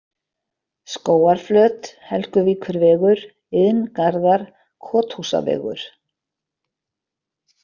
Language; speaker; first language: Icelandic; native; Icelandic